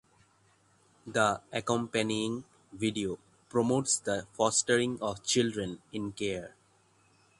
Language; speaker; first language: English; non-native, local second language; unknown